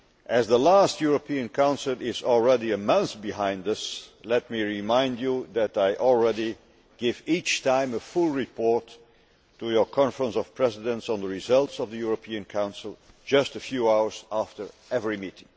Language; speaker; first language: English; non-native, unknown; Dutch